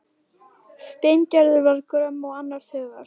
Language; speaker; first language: Icelandic; native; Icelandic